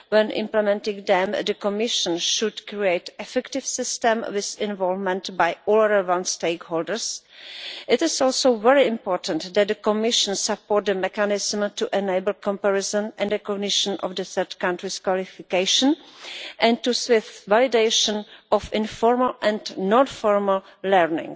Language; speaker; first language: English; non-native, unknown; Czech